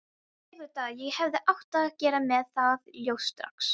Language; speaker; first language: Icelandic; non-native, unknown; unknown